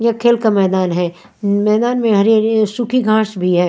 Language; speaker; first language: Hindi; non-native, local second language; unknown